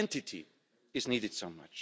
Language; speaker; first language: English; non-native, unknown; German